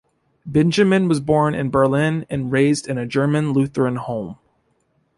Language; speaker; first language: English; native; English